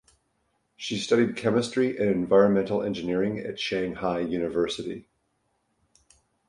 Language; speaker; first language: English; native; English